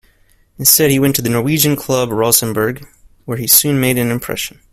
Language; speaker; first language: English; native; English